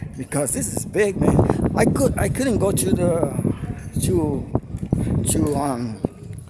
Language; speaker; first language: English; non-native, local second language; Spanish